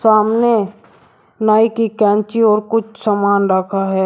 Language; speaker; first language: Hindi; native; Hindi